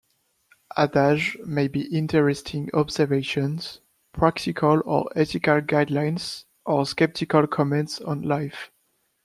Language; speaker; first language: English; non-native, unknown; French